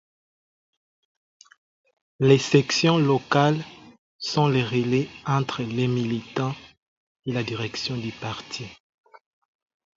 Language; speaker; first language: French; non-native, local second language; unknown